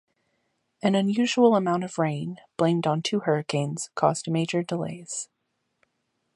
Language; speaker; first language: English; native; English